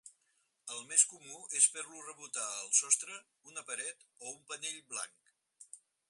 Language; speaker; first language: Catalan; non-native, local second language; Spanish